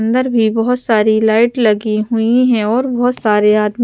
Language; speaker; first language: Hindi; non-native, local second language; Punjabi